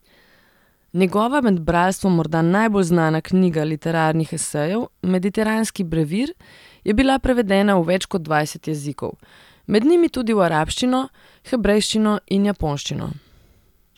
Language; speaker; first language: Slovenian; non-native, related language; Serbian